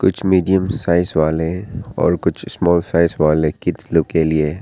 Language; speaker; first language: Hindi; non-native, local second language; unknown